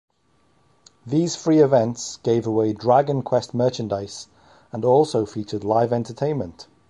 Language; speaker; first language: English; native; English